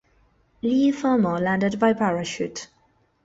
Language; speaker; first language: English; non-native, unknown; Spanish